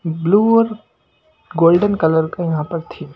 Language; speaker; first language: Hindi; non-native, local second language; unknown